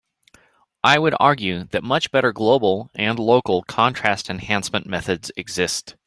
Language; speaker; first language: English; native; English